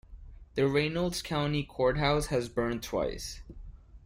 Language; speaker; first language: English; non-native, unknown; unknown